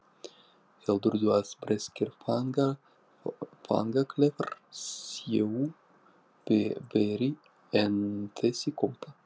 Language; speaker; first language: Icelandic; non-native, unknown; Russian